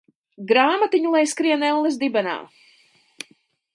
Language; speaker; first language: Latvian; native; Latvian